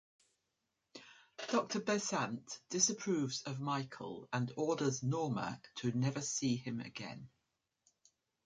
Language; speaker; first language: English; native; English